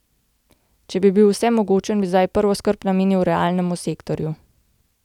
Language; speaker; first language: Slovenian; native; Slovenian